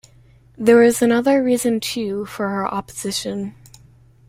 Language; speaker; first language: English; native; English